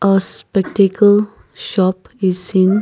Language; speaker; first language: English; non-native, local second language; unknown